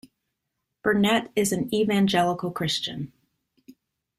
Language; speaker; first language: English; native; English